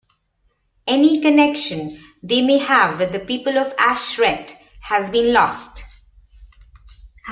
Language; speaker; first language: English; non-native, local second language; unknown